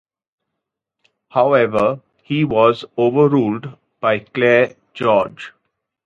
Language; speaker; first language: English; native; English